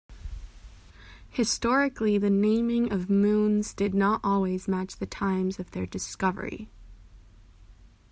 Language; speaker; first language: English; non-native, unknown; Catalan